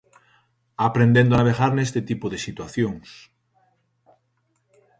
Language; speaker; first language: Galician; native; Galician